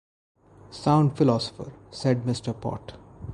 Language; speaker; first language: English; non-native, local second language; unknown